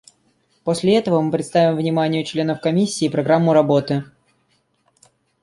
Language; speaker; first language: Russian; native; Russian